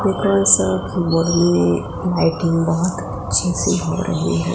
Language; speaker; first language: Hindi; non-native, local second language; Gujarati